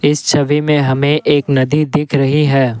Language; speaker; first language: Hindi; non-native, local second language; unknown